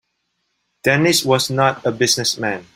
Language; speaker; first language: English; non-native, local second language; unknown